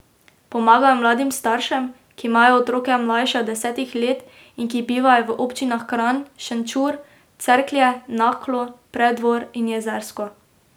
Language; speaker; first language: Slovenian; native; Slovenian